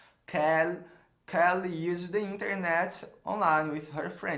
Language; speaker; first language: English; non-native, fluent; Portuguese